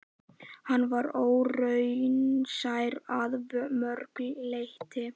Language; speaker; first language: Icelandic; native; Icelandic